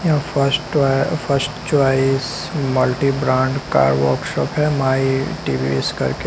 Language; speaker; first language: Hindi; native; Hindi